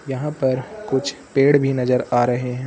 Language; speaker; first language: Hindi; native; Hindi